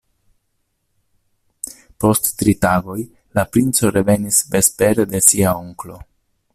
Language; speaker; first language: Esperanto; non-native, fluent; Italian